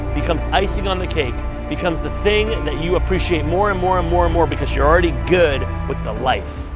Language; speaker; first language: English; native; English